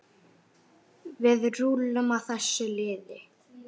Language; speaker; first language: Icelandic; native; Icelandic